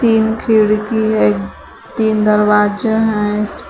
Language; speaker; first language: Hindi; native; Hindi